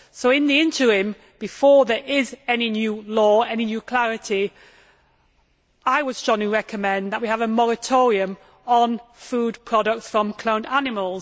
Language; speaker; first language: English; native; English